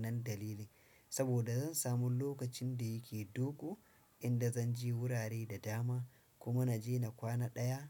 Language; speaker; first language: Hausa; non-native, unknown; Fula